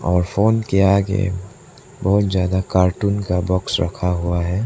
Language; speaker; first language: Hindi; non-native, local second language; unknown